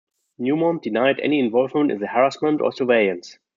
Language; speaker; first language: English; non-native, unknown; German